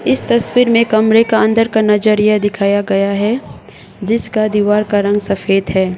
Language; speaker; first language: Hindi; non-native, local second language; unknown